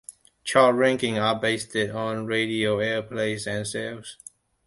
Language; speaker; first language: English; non-native, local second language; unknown